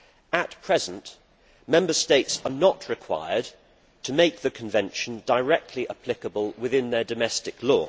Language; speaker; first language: English; native; English